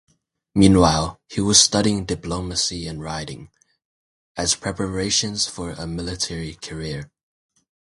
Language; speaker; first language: English; native; English